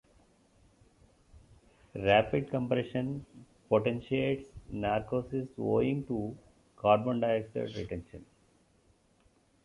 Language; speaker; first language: English; non-native, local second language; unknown